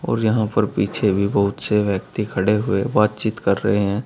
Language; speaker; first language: Hindi; native; Hindi